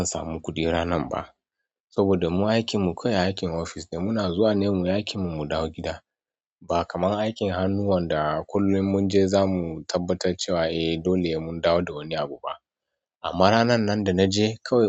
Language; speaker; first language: Hausa; non-native, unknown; Yoruba